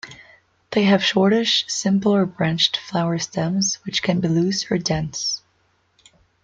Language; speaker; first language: English; non-native, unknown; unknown